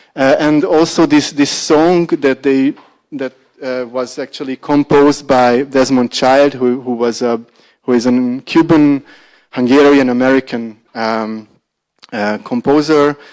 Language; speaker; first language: English; non-native, fluent; Hungarian